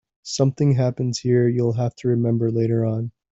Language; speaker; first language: English; native; English